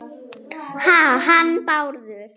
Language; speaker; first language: Icelandic; non-native, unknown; German